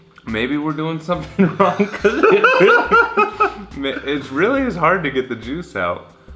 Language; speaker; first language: English; native; English